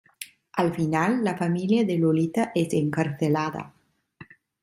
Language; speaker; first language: Spanish; non-native, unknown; Italian